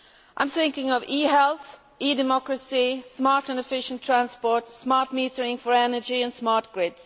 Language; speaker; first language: English; non-native, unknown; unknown